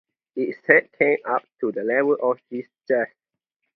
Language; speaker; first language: English; non-native, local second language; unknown